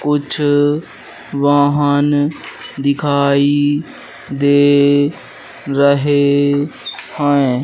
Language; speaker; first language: Hindi; native; Hindi